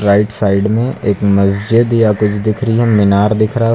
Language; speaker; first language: Hindi; native; Hindi